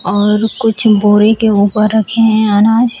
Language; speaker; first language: Hindi; native; Hindi